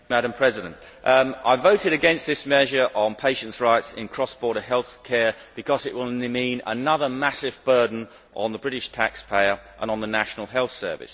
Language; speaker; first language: English; native; English